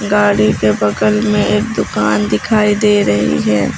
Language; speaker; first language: Hindi; native; Hindi